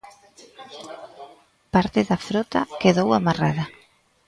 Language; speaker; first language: Galician; native; Galician